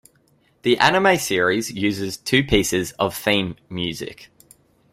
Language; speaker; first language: English; native; English